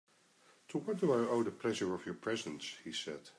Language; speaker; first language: English; native; English